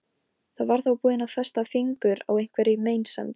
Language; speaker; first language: Icelandic; non-native, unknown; Polish